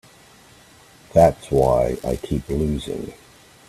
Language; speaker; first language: English; native; English